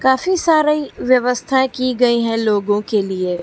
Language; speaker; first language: Hindi; non-native, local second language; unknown